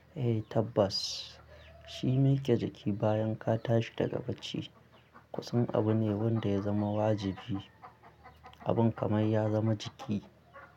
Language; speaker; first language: Hausa; non-native, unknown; Akan